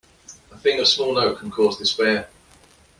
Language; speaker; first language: English; native; English